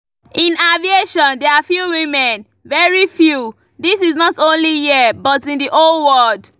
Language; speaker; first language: English; non-native, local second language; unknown